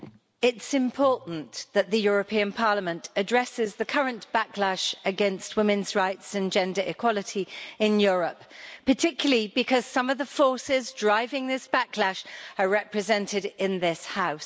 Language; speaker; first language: English; native; English